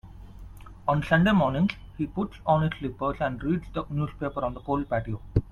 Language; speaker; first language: English; non-native, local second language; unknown